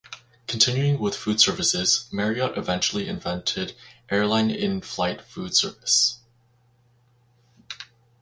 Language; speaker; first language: English; native; English